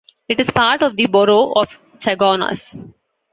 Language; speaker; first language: English; non-native, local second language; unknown